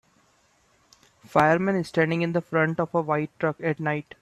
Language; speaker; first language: English; non-native, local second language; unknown